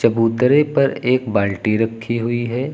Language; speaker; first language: Hindi; native; Hindi